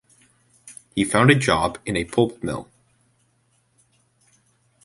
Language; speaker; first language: English; native; English